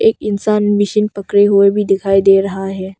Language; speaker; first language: Hindi; early bilingual, other home language; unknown